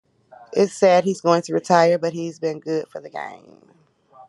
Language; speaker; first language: English; native; English